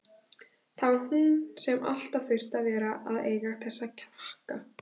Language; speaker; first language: Icelandic; native; Icelandic